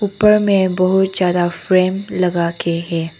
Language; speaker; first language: Hindi; non-native, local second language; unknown